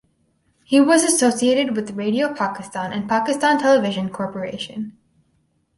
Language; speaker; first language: English; native; English